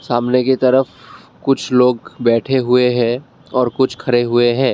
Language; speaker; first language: Hindi; non-native, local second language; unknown